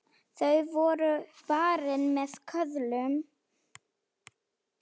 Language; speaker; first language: Icelandic; non-native, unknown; Slovak